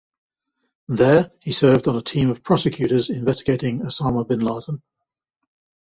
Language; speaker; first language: English; native; English